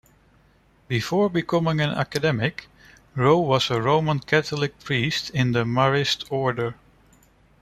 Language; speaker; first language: English; non-native, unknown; Dutch